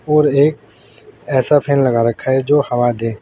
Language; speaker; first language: Hindi; native; Hindi